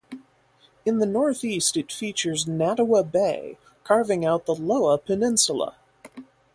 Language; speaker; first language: English; native; English